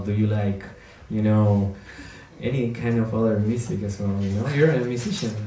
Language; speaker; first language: English; non-native, fluent; Spanish